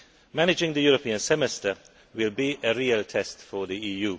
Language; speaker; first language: English; non-native, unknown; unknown